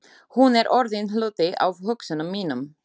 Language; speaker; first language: Icelandic; non-native, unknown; Slovak